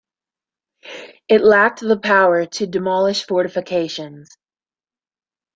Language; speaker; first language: English; native; English